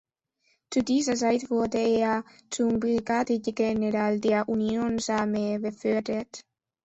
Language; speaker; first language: German; non-native, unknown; Spanish